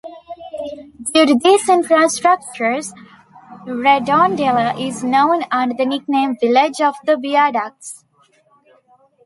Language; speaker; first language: English; non-native, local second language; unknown